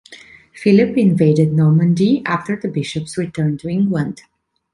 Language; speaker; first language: English; non-native, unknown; Italian